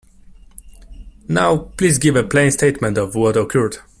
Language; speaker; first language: English; non-native, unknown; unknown